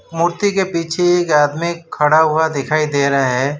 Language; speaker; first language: Hindi; non-native, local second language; Gujarati